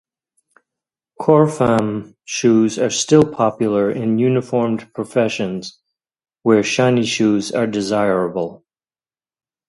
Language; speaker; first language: English; native; English